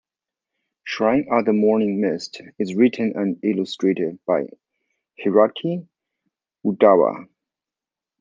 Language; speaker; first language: English; non-native, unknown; Chinese